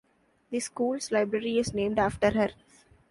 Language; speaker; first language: English; non-native, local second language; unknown